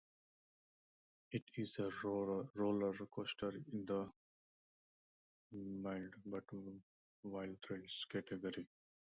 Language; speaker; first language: English; non-native, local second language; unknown